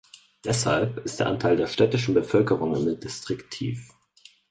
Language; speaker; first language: German; native; German